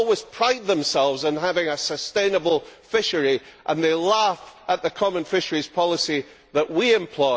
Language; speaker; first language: English; native; English